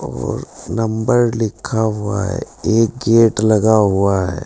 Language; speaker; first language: Hindi; native; Hindi